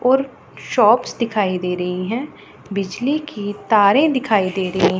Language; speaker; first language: Hindi; non-native, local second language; Punjabi